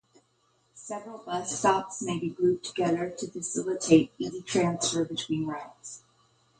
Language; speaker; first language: English; native; English